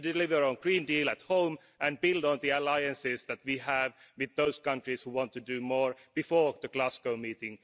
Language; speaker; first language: English; non-native, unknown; Finnish